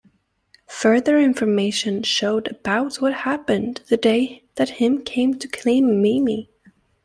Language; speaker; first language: English; native; English